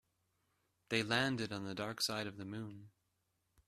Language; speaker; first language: English; native; English